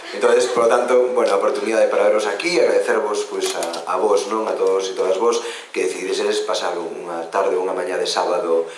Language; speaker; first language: Galician; non-native, local second language; Spanish